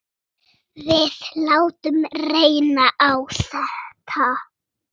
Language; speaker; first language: Icelandic; native; Icelandic